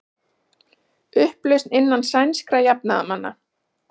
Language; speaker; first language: Icelandic; native; Icelandic